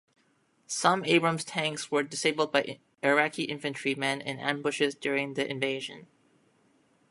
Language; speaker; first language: English; native; English